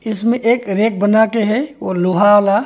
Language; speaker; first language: Hindi; non-native, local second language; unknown